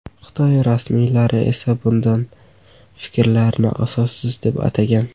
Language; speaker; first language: Uzbek; non-native, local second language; Kara-Kalpak